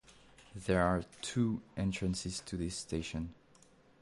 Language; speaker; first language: English; non-native, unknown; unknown